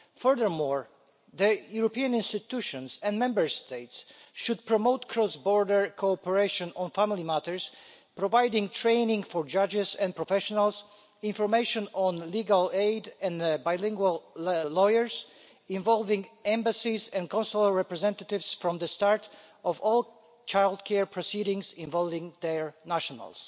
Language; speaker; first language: English; non-native, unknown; Polish